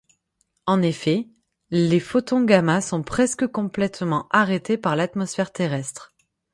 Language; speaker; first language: French; native; French